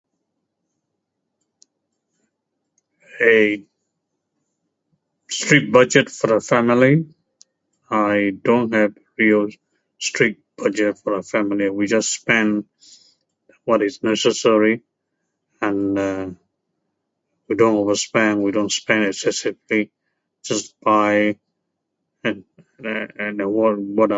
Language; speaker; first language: English; non-native, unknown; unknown